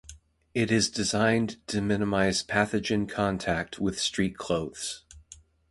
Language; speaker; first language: English; native; English